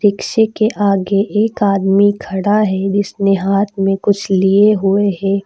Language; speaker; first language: Hindi; native; Hindi